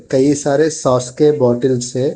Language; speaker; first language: Hindi; non-native, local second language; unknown